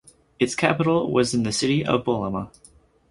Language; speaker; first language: English; native; English